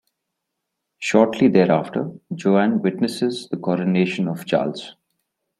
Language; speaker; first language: English; non-native, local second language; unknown